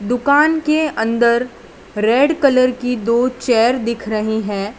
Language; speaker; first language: Hindi; non-native, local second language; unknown